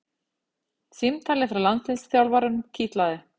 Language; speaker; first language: Icelandic; native; Icelandic